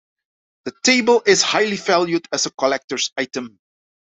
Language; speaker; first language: English; non-native, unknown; Dutch